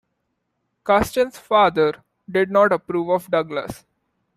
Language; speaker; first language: English; non-native, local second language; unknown